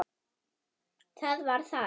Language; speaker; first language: Icelandic; non-native, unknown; German